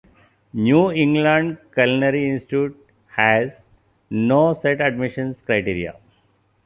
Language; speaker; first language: English; non-native, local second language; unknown